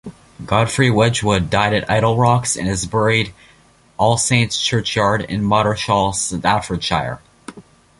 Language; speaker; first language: English; native; English